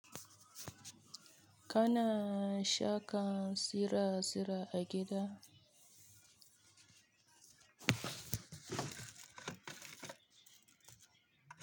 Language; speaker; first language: Hausa; native; Hausa